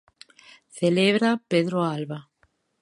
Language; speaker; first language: Galician; native; Galician